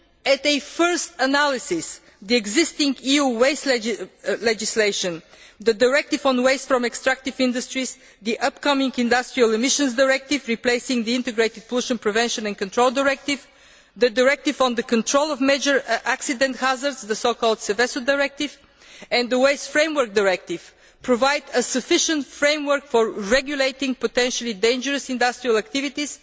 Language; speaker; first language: English; non-native, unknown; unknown